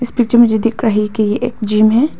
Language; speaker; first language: Hindi; non-native, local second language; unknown